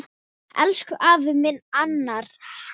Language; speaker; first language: Icelandic; non-native, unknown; Thai